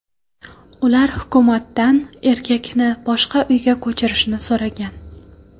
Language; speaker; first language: Uzbek; non-native, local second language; Kara-Kalpak